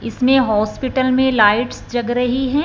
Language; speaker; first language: Hindi; non-native, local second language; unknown